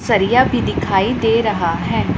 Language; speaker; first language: Hindi; non-native, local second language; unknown